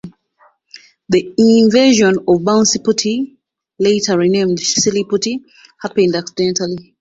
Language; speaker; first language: English; non-native, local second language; Ganda